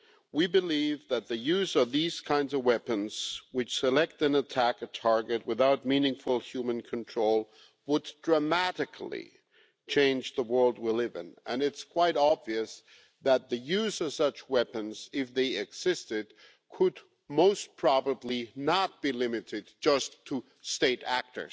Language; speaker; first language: English; non-native, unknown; German